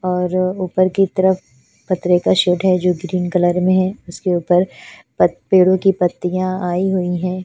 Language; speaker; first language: Hindi; non-native, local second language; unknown